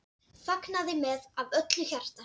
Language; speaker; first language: Icelandic; non-native, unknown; Dutch